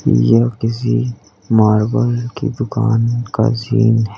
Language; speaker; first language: Hindi; native; Hindi